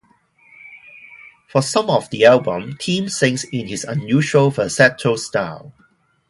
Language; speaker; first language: English; non-native, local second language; Cantonese